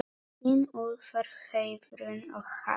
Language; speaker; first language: Icelandic; non-native, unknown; Polish